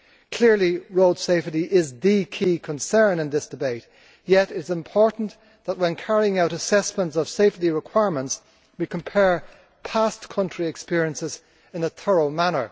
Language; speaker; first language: English; native; English